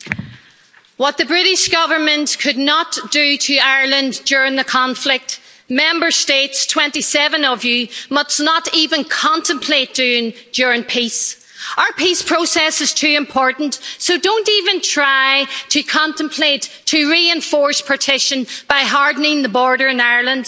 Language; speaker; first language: English; native; English